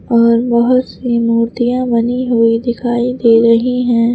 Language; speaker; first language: Hindi; native; Hindi